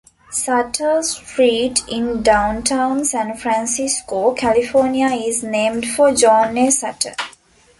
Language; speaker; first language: English; non-native, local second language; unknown